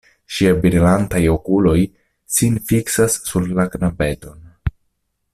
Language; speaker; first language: Esperanto; non-native, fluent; Italian